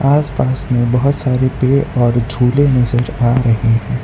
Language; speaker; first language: Hindi; non-native, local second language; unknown